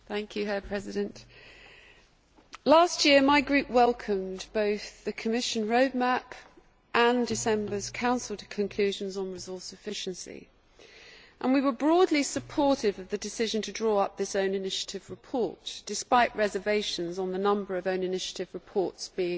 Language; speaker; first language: English; native; English